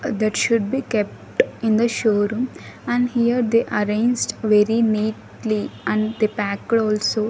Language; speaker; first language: English; non-native, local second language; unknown